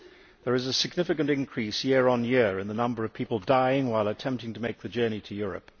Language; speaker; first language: English; native; English